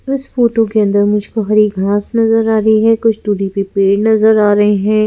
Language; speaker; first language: Hindi; native; Hindi